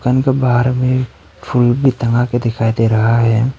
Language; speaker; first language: Hindi; non-native, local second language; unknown